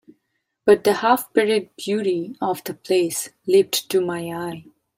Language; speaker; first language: English; non-native, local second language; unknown